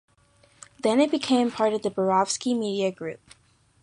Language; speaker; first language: English; native; English